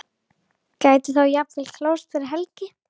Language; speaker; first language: Icelandic; native; Icelandic